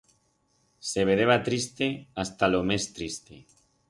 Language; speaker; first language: Aragonese; non-native, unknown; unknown